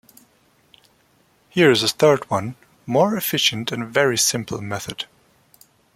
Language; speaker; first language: English; non-native, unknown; German